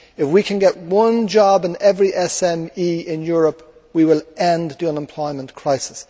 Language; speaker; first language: English; native; English